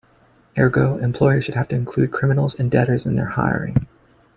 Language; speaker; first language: English; native; English